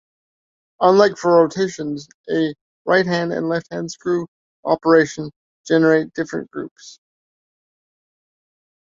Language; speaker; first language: English; native; English